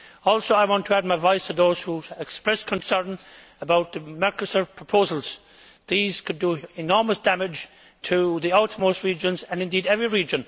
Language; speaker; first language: English; native; English